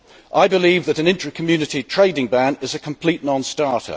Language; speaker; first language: English; native; English